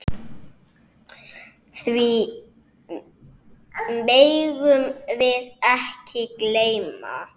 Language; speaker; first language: Icelandic; native; Icelandic